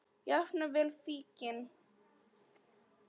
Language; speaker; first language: Icelandic; non-native, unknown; Polish